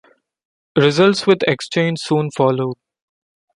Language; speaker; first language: English; non-native, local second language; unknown